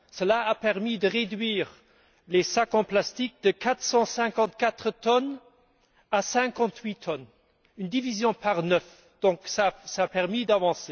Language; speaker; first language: French; non-native, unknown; German